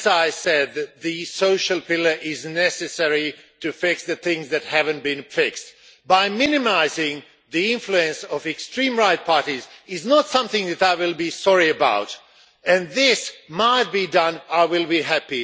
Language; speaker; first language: English; non-native, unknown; Swedish